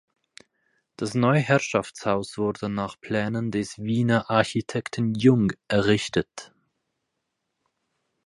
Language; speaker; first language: German; native; German